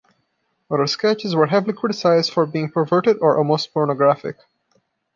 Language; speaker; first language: English; non-native, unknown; Portuguese